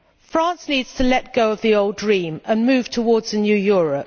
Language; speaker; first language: English; native; English